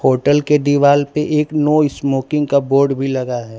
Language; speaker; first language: Hindi; non-native, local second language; Gujarati